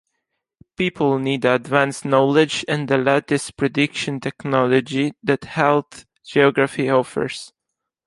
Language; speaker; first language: English; non-native, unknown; Italian